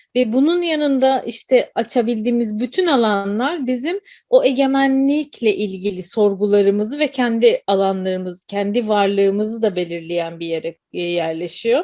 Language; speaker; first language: Turkish; native; Turkish